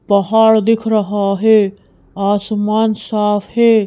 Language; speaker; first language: Hindi; native; Hindi